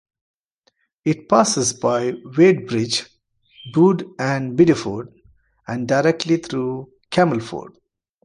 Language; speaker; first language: English; non-native, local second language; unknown